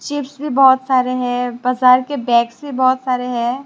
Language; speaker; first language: Hindi; non-native, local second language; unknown